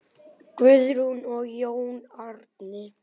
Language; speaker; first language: Icelandic; native; Icelandic